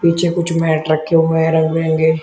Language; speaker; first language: Hindi; native; Hindi